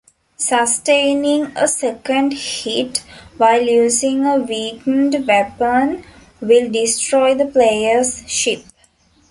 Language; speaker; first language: English; non-native, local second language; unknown